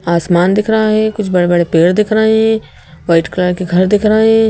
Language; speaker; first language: Hindi; native; Hindi